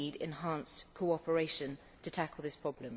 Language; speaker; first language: English; native; English